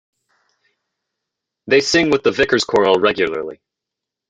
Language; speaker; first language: English; native; English